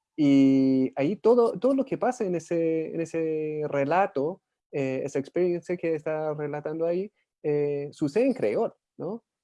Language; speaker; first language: Spanish; non-native, fluent; English